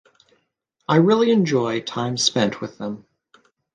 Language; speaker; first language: English; native; English